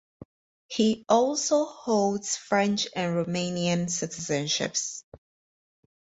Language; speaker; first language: English; native; English